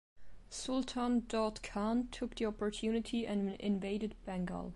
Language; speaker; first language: English; non-native, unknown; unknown